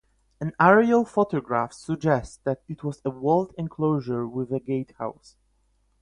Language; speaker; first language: English; non-native, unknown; Polish